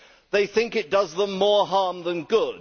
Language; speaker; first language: English; native; English